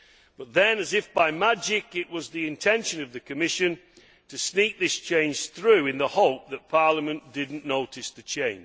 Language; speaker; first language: English; native; English